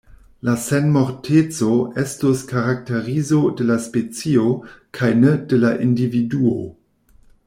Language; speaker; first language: Esperanto; non-native, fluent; German